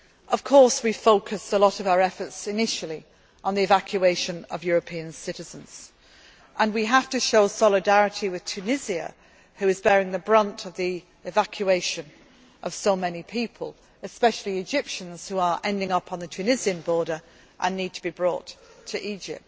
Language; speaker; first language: English; native; English